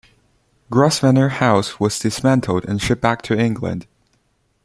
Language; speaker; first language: English; non-native, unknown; Chinese